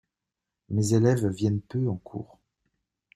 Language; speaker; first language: French; native; French